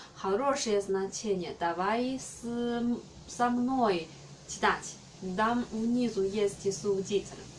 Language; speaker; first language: Russian; non-native, learner; Chinese